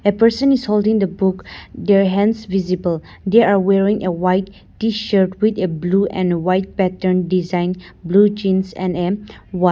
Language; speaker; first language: English; non-native, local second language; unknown